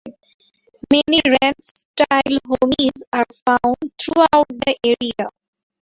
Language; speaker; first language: English; non-native, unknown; Bangla